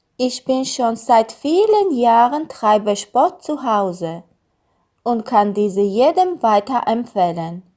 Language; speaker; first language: German; non-native, learner; Armenian